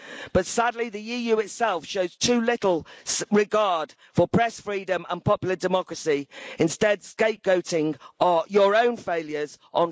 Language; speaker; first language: English; native; English